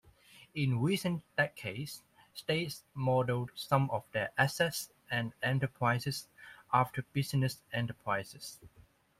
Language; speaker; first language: English; non-native, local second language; Cantonese